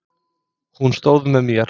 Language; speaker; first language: Icelandic; non-native, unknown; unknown